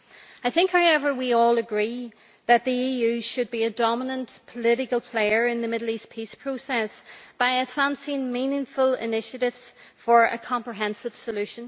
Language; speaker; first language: English; native; English